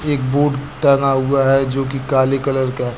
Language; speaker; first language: Hindi; native; Hindi